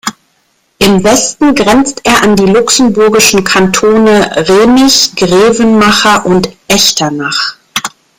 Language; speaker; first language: German; native; German